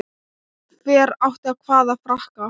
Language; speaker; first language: Icelandic; non-native, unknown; Thai